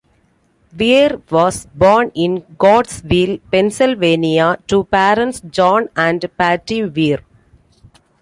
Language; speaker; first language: English; non-native, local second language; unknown